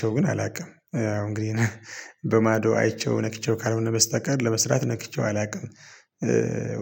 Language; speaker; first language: Amharic; non-native, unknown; Tigrinya